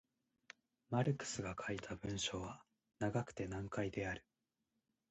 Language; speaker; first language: Japanese; native; Japanese